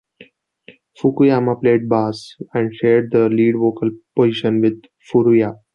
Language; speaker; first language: English; non-native, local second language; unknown